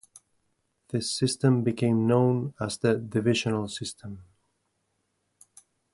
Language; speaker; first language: English; native; English